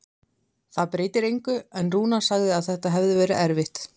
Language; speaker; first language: Icelandic; native; Icelandic